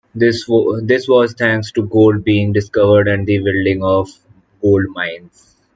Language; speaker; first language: English; non-native, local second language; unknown